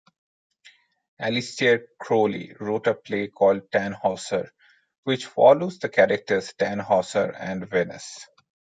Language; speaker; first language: English; non-native, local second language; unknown